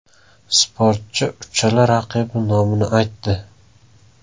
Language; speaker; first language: Uzbek; native; Uzbek